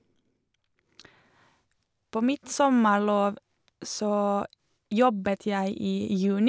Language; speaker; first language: Norwegian; non-native, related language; Swedish